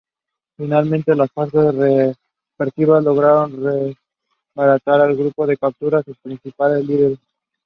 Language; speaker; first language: English; non-native, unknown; Spanish